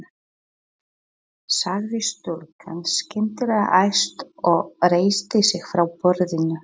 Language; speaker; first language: Icelandic; non-native, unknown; Polish